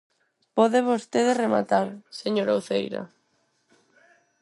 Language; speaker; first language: Galician; non-native, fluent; Spanish